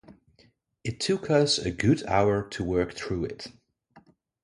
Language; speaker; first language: English; non-native, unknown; Dutch